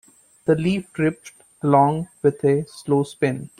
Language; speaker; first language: English; non-native, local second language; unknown